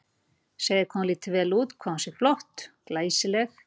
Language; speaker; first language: Icelandic; native; Icelandic